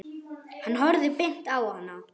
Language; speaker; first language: Icelandic; non-native, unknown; German